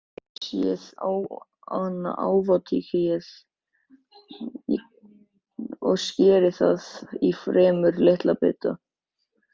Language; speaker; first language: Icelandic; native; Icelandic